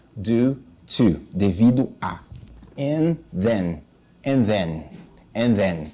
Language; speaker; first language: English; non-native, fluent; Portuguese